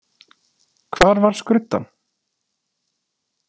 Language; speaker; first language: Icelandic; native; Icelandic